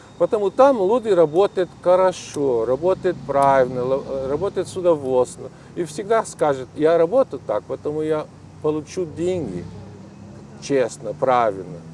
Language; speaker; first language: Russian; non-native, learner; Portuguese